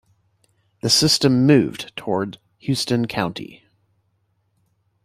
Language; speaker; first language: English; native; English